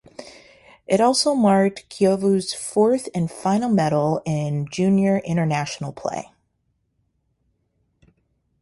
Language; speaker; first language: English; native; English